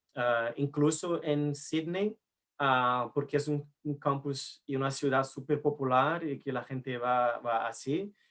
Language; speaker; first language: Spanish; non-native, fluent; Portuguese